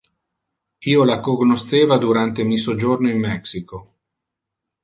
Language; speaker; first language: Interlingua; non-native, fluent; Italian